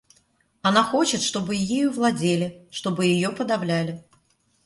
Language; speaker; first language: Russian; native; Russian